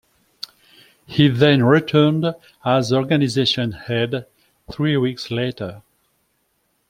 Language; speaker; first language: English; non-native, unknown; French